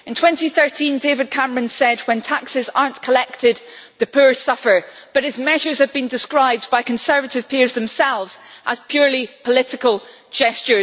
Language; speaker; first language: English; native; English